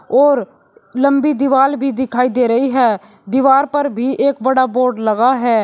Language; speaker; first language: Hindi; native; Hindi